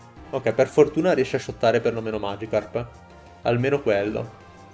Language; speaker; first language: Italian; native; Italian